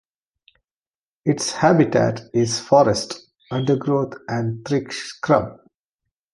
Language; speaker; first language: English; non-native, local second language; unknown